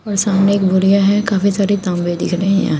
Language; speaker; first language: Hindi; native; Hindi